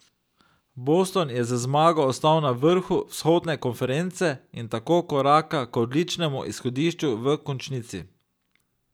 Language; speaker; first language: Slovenian; native; Slovenian